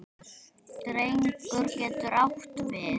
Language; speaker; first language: Icelandic; native; Icelandic